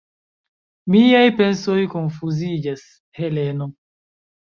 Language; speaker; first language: Esperanto; non-native, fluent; Chinese